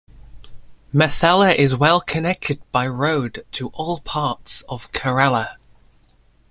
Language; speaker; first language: English; native; English